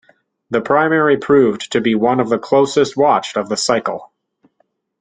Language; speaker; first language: English; native; English